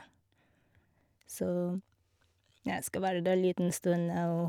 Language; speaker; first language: Norwegian; non-native, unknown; Filipino